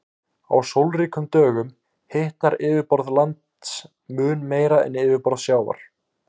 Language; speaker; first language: Icelandic; native; Icelandic